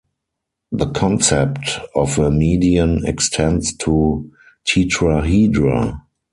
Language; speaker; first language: English; non-native, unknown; German